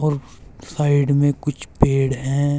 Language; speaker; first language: Hindi; native; Hindi